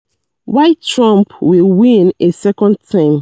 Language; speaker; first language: English; non-native, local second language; Yoruba